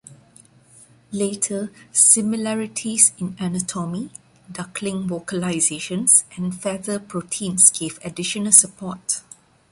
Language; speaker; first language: English; non-native, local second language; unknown